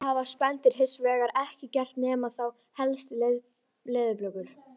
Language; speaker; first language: Icelandic; native; Icelandic